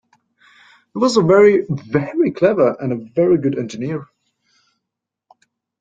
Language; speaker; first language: English; native; English